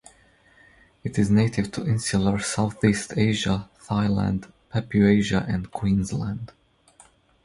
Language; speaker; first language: English; non-native, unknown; Croatian